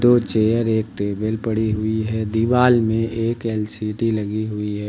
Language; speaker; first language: Hindi; native; Hindi